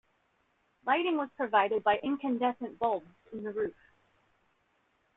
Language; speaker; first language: English; native; English